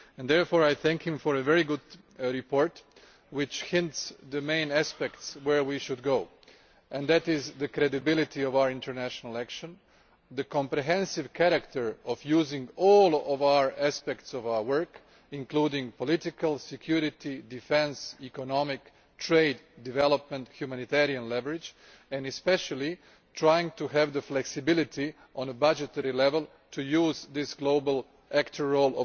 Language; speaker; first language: English; non-native, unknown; Croatian